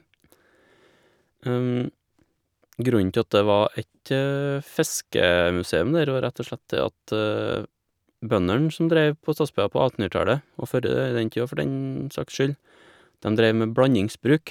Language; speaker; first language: Norwegian; native; Norwegian